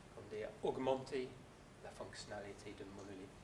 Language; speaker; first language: French; non-native, fluent; English